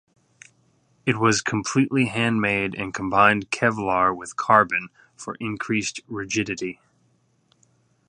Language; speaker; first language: English; native; English